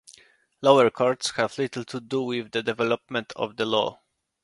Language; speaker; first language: English; non-native, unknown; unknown